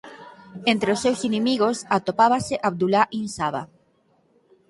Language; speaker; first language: Galician; native; Galician